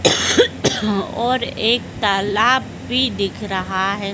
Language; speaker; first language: Hindi; native; Hindi